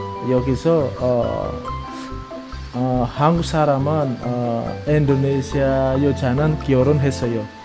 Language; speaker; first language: Korean; non-native, learner; Indonesian